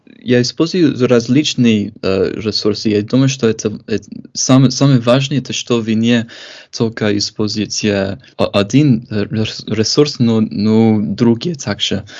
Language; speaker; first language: Russian; non-native, fluent; English